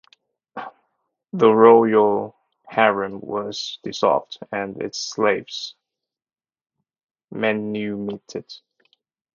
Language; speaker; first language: English; non-native, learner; Chinese